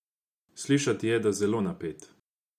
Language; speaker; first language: Slovenian; non-native, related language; Croatian